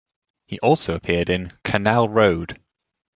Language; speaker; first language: English; native; English